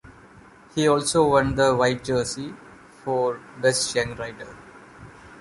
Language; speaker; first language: English; non-native, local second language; Malayalam